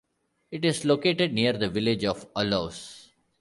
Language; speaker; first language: English; non-native, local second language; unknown